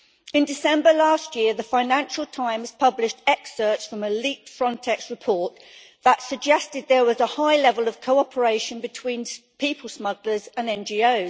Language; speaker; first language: English; native; English